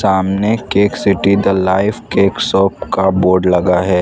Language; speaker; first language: Hindi; non-native, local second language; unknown